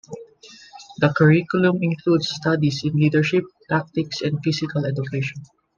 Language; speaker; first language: English; non-native, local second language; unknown